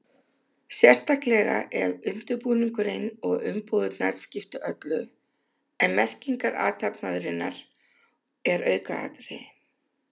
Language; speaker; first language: Icelandic; native; Icelandic